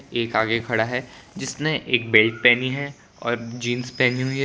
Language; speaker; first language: Hindi; non-native, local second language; Gujarati